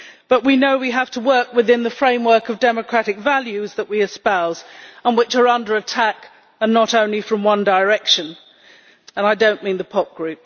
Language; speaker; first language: English; native; English